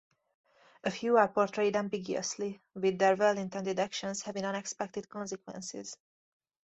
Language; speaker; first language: English; native; English